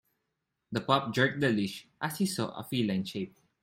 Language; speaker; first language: English; non-native, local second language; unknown